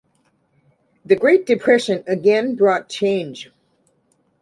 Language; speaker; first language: English; native; English